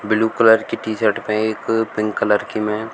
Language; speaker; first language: Hindi; native; Hindi